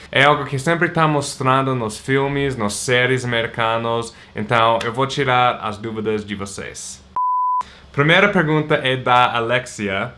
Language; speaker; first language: Portuguese; non-native, fluent; English